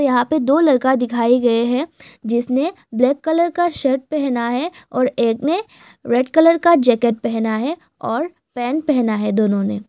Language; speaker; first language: Hindi; non-native, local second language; Bangla